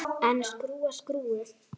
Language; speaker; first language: Icelandic; native; Icelandic